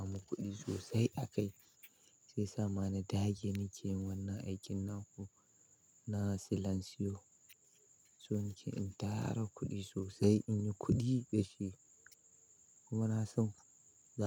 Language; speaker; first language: Hausa; native; Hausa